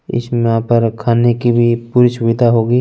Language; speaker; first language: Hindi; non-native, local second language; Punjabi